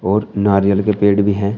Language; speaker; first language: Hindi; native; Hindi